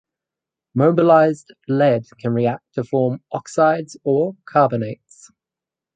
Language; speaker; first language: English; native; English